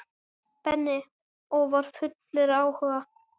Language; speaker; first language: Icelandic; native; Icelandic